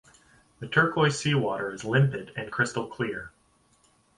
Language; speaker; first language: English; native; English